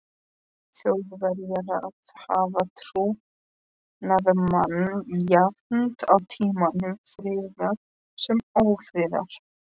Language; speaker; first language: Icelandic; non-native, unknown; Polish